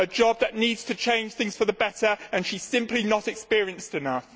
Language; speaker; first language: English; native; English